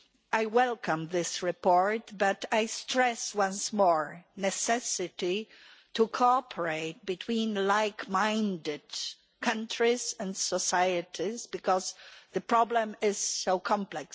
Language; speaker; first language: English; non-native, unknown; Polish